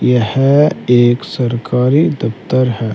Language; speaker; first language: Hindi; native; Hindi